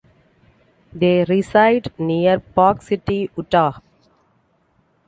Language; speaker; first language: English; non-native, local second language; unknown